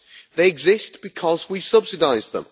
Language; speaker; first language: English; native; English